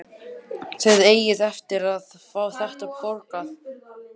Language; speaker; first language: Icelandic; native; Icelandic